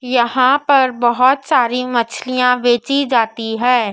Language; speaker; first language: Hindi; native; Hindi